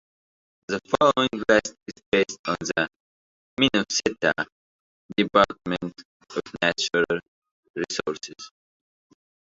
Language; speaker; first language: English; non-native, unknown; Arabic